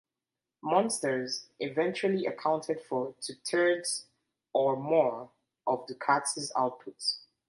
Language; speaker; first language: English; native; English